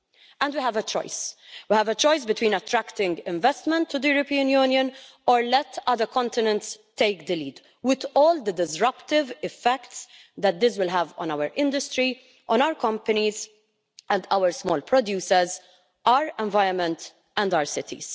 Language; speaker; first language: English; non-native, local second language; Maltese